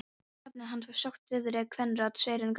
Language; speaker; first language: Icelandic; non-native, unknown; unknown